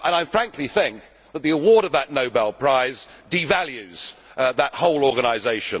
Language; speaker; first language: English; native; English